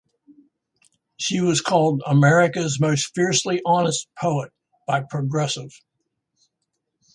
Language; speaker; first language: English; native; English